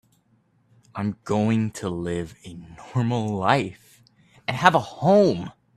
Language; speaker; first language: English; native; English